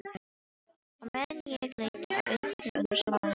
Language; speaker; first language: Icelandic; non-native, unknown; Filipino